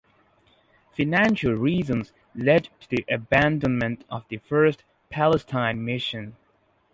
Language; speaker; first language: English; non-native, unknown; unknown